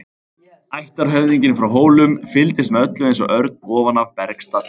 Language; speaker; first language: Icelandic; native; Icelandic